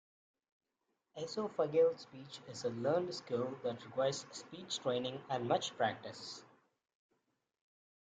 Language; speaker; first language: English; native; English